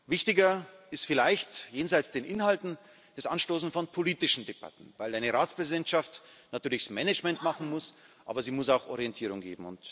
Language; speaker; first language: German; native; German